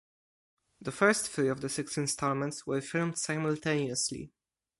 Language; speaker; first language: English; non-native, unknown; Polish